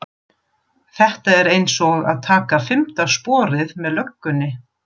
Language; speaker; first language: Icelandic; non-native, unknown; German